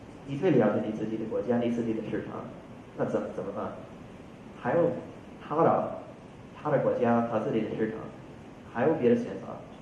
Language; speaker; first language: Chinese; non-native, fluent; English